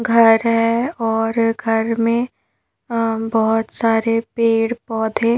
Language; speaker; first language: Hindi; native; Hindi